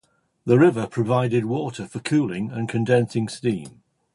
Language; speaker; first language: English; native; English